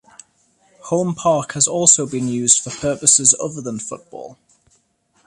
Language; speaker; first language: English; native; English